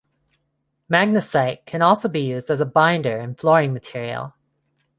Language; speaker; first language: English; non-native, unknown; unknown